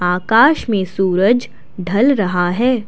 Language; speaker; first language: Hindi; non-native, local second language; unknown